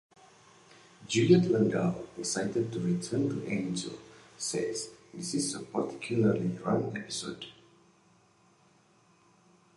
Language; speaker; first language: English; native; English